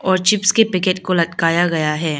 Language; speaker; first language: Hindi; early bilingual, other home language; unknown